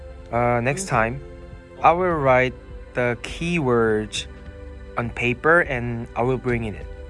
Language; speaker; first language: English; non-native, learner; Korean